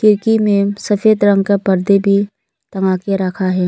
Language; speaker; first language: Hindi; non-native, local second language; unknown